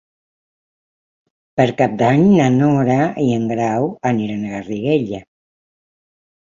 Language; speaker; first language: Catalan; non-native, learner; Spanish